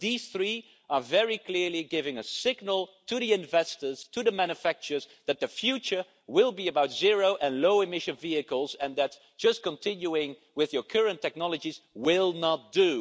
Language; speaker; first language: English; non-native, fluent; Dutch